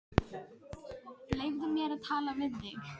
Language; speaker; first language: Icelandic; non-native, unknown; Filipino